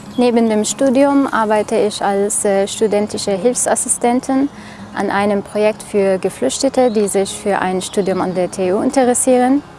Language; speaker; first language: German; non-native, fluent; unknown